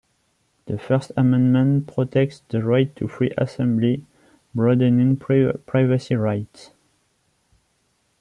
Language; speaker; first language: English; non-native, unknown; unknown